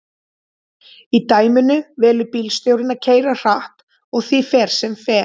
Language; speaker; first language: Icelandic; native; Icelandic